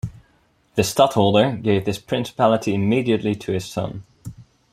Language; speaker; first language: English; non-native, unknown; Dutch